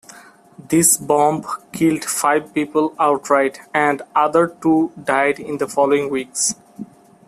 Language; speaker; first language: English; non-native, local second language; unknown